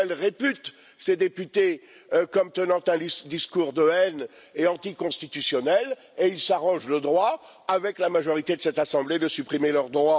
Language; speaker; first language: French; native; French